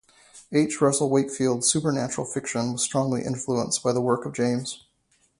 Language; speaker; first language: English; native; English